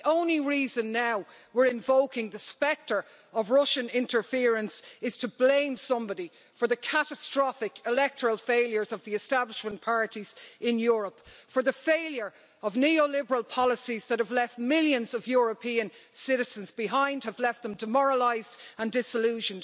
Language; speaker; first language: English; native; English